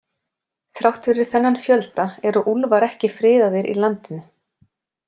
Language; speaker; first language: Icelandic; native; Icelandic